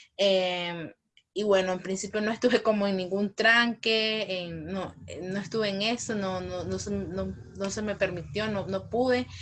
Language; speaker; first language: Spanish; native; Spanish